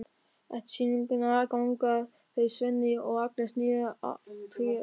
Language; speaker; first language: Icelandic; non-native, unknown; German